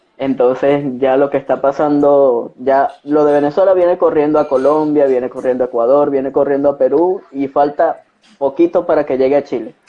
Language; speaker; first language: Spanish; native; Spanish